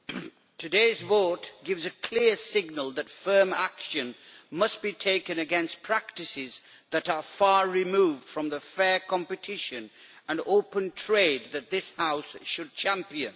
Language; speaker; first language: English; native; English